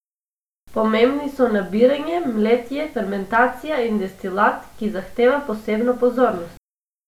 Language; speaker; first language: Slovenian; non-native, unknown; Macedonian